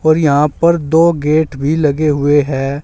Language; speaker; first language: Hindi; native; Hindi